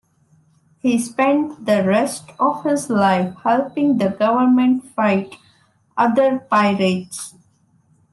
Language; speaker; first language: English; non-native, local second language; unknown